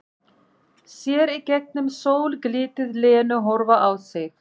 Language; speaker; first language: Icelandic; non-native, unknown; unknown